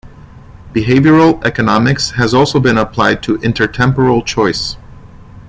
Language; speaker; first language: English; non-native, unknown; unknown